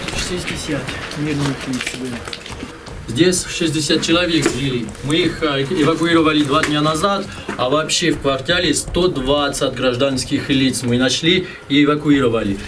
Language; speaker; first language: Russian; non-native, fluent; French